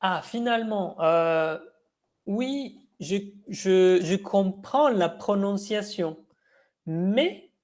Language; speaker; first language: French; non-native, fluent; Spanish